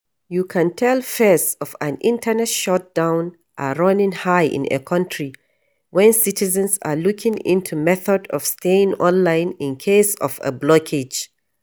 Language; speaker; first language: English; non-native, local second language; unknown